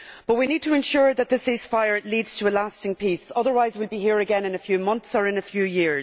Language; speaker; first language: English; native; English